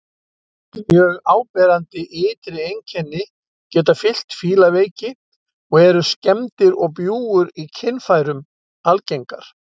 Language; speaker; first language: Icelandic; native; Icelandic